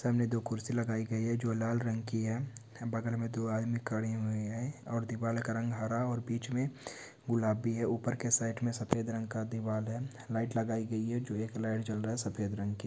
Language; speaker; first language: Hindi; non-native, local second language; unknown